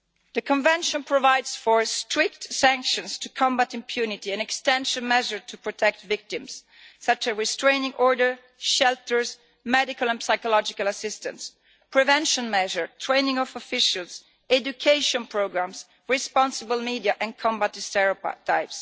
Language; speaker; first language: English; non-native, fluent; Italian